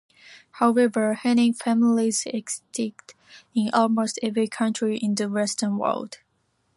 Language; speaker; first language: English; non-native, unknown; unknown